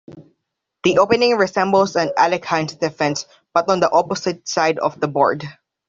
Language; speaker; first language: English; non-native, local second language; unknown